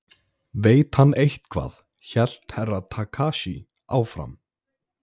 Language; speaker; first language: Icelandic; native; Icelandic